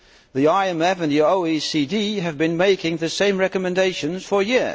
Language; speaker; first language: English; non-native, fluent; Dutch